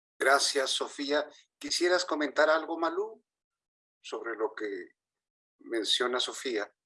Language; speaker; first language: Spanish; native; Spanish